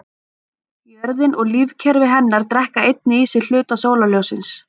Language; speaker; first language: Icelandic; native; Icelandic